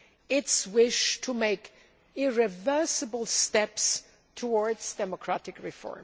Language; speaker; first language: English; non-native, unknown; German